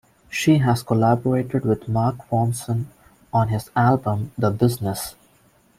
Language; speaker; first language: English; non-native, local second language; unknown